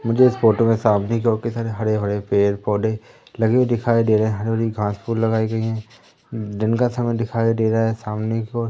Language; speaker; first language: Hindi; native; Hindi